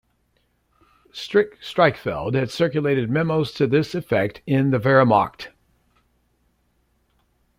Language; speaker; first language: English; native; English